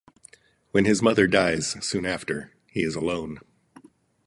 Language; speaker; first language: English; native; English